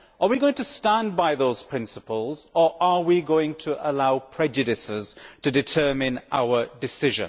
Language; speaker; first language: English; native; English